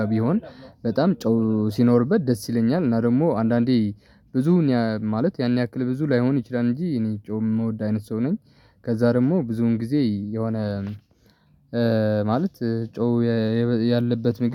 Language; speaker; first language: Amharic; non-native, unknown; Tigrinya